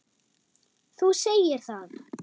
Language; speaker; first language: Icelandic; non-native, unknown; German